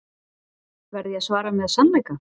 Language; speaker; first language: Icelandic; native; Icelandic